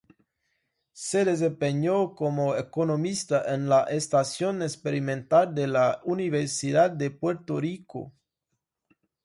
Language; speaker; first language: Spanish; non-native, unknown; Portuguese